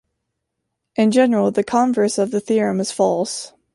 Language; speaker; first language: English; native; English